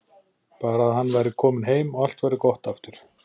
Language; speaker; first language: Icelandic; native; Icelandic